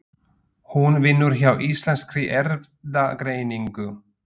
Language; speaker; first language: Icelandic; non-native, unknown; Slovak